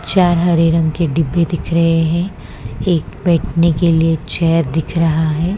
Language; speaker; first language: Hindi; non-native, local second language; Gujarati